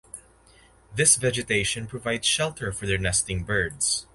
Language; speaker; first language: English; non-native, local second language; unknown